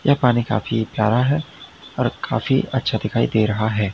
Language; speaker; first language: Hindi; native; Hindi